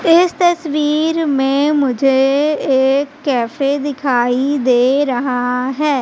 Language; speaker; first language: Hindi; native; Hindi